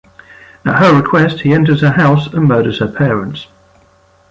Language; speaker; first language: English; native; English